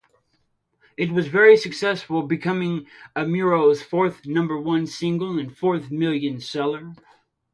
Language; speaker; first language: English; native; English